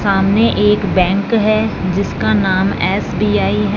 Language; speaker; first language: Hindi; non-native, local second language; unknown